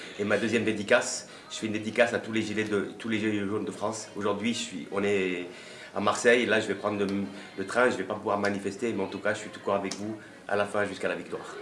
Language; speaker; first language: French; early bilingual, other home language; Arabic